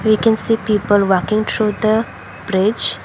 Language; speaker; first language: English; non-native, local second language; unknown